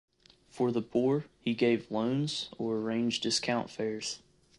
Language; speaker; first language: English; native; English